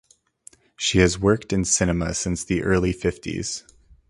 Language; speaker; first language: English; native; English